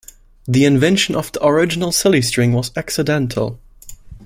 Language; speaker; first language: English; non-native, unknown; German